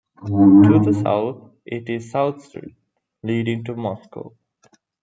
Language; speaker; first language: English; non-native, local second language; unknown